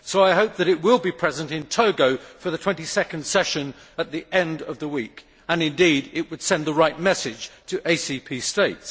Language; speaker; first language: English; native; English